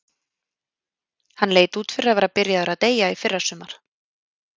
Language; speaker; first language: Icelandic; native; Icelandic